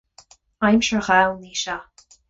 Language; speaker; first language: Irish; non-native, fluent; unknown